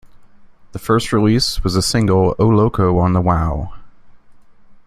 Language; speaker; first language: English; native; English